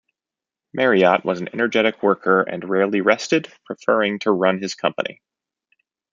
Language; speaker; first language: English; native; English